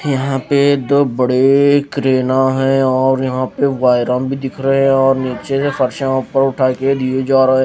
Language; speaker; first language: Hindi; non-native, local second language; Punjabi